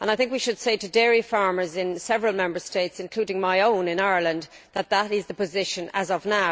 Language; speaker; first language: English; native; English